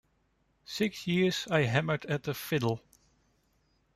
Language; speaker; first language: English; non-native, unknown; Dutch